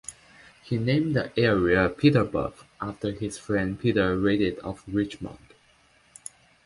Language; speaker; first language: English; non-native, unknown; Chinese